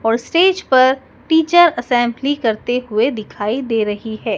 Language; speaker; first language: Hindi; native; Hindi